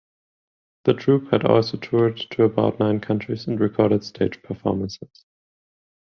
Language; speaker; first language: English; non-native, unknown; German